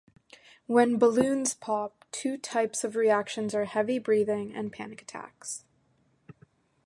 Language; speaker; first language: English; native; English